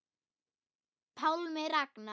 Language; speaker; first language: Icelandic; non-native, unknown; German